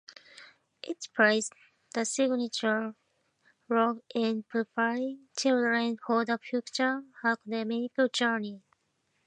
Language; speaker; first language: English; non-native, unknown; Japanese